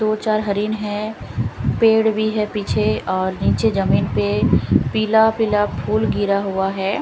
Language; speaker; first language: Hindi; non-native, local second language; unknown